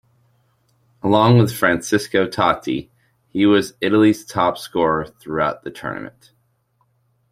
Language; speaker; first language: English; native; English